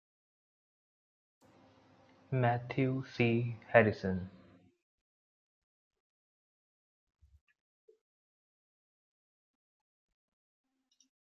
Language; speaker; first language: English; non-native, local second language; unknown